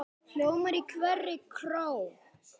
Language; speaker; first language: Icelandic; native; Icelandic